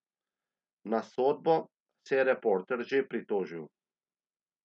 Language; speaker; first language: Slovenian; native; Slovenian